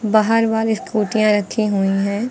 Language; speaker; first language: Hindi; native; Hindi